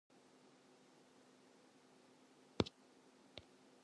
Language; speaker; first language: English; non-native, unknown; Japanese